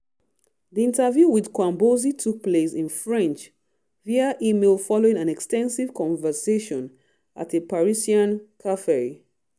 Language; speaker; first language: English; non-native, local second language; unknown